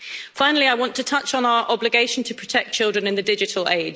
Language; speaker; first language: English; native; English